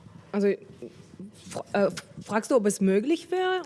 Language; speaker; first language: German; non-native, learner; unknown